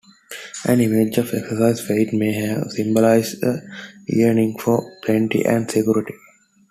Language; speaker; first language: English; non-native, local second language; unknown